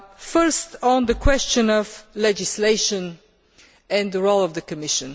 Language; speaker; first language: English; non-native, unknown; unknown